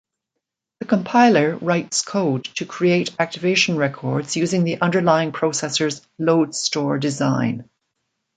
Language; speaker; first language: English; native; English